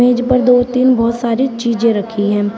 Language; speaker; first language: Hindi; native; Hindi